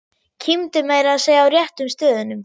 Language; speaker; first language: Icelandic; non-native, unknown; German